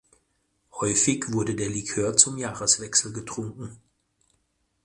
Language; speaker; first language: German; native; German